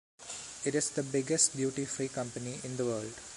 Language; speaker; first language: English; non-native, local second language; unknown